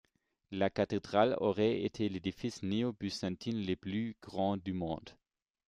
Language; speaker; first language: French; non-native, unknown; German